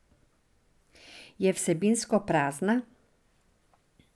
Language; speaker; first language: Slovenian; non-native, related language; Serbian